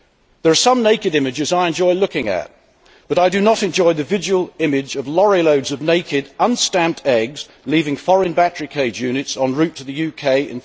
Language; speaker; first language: English; native; English